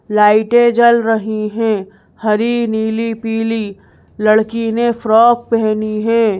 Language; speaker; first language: Hindi; native; Hindi